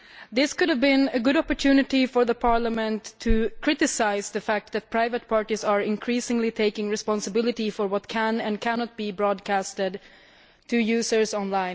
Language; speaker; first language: English; non-native, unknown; Swedish